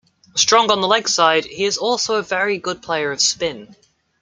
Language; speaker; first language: English; native; English